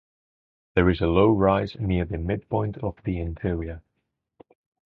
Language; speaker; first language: English; non-native, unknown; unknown